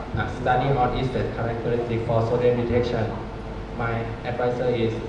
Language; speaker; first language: English; non-native, learner; Thai